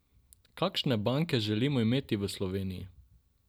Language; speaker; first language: Slovenian; non-native, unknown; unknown